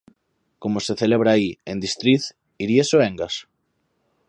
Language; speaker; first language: Galician; native; Galician